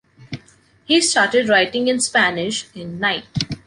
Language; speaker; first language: English; non-native, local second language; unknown